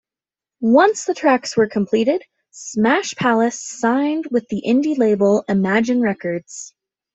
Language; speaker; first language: English; native; English